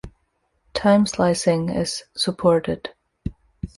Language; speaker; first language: English; native; English